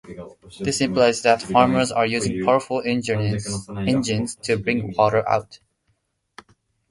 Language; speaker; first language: English; non-native, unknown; Japanese